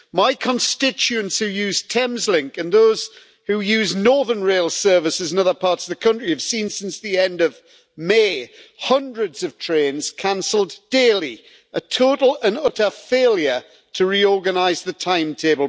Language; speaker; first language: English; native; English